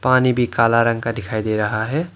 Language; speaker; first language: Hindi; non-native, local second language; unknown